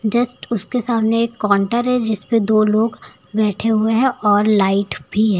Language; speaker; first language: Hindi; native; Hindi